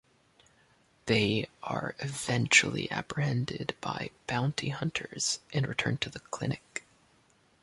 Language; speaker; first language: English; native; English